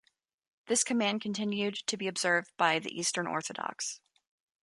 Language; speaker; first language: English; native; English